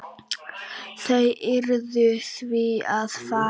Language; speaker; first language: Icelandic; native; Icelandic